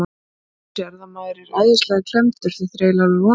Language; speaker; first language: Icelandic; native; Icelandic